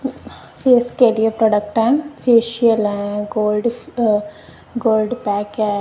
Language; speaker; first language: Hindi; non-native, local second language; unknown